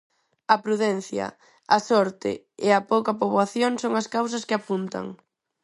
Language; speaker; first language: Galician; non-native, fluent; Spanish